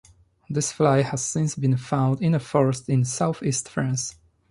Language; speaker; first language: English; non-native, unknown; Polish